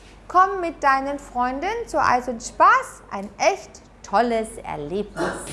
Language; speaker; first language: German; native; German